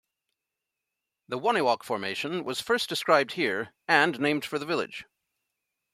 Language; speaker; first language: English; native; English